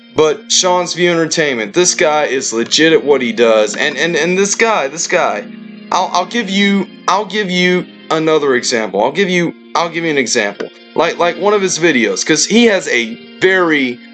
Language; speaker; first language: English; native; English